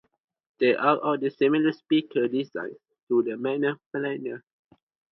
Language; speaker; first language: English; non-native, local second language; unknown